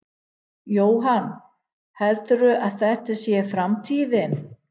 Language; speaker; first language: Icelandic; non-native, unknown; English